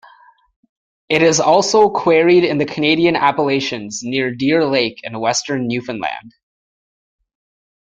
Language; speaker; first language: English; native; English